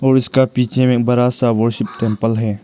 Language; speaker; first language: Hindi; non-native, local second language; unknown